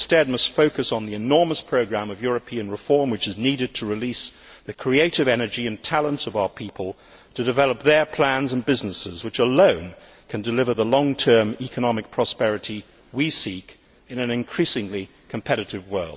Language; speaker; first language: English; native; English